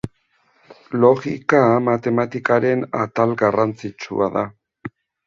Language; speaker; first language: Basque; native; Basque